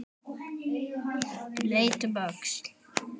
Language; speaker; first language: Icelandic; native; Icelandic